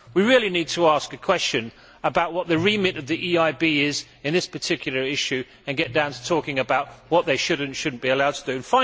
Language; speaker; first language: English; native; English